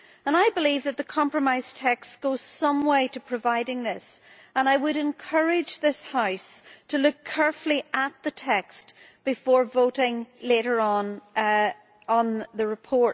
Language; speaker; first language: English; native; English